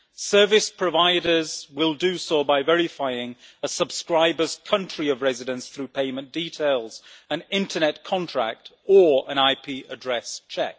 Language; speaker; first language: English; native; English